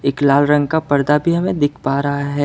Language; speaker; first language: Hindi; non-native, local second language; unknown